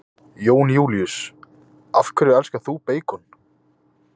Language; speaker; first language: Icelandic; native; Icelandic